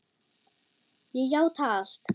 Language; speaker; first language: Icelandic; non-native, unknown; German